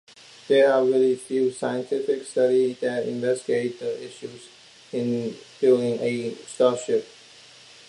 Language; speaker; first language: English; non-native, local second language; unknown